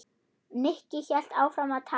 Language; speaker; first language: Icelandic; non-native, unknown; German